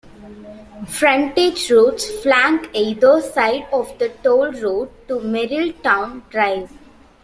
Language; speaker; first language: English; non-native, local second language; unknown